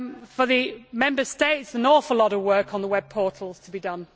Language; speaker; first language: English; native; English